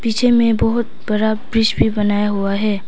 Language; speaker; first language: Hindi; non-native, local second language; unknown